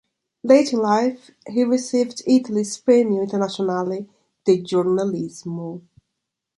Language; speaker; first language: English; non-native, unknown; Portuguese